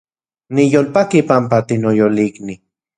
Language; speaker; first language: Central Puebla Nahuatl; non-native, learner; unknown